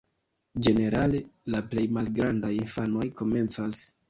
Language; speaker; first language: Esperanto; non-native, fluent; Kinyarwanda